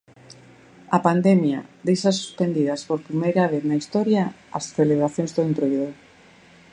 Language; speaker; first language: Galician; native; Galician